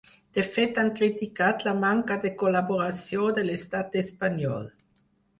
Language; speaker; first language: Catalan; non-native, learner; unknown